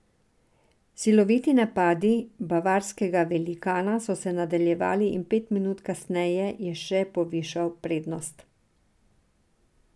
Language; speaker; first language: Slovenian; non-native, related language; Serbian